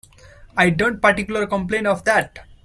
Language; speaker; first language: English; non-native, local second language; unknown